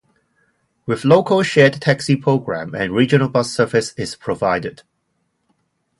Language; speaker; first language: English; non-native, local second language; Cantonese